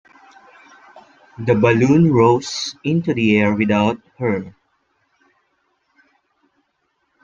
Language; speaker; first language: English; non-native, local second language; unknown